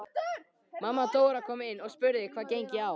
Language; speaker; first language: Icelandic; native; Icelandic